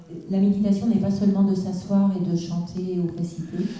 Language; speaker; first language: French; native; French